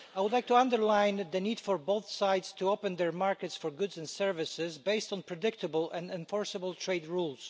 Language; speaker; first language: English; non-native, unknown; Polish